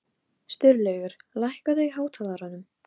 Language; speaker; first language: Icelandic; non-native, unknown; Polish